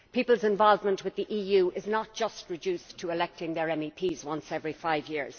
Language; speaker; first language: English; native; English